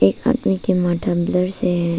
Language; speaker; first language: Hindi; early bilingual, other home language; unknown